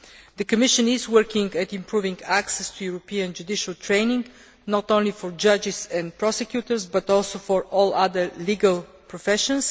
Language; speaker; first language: English; non-native, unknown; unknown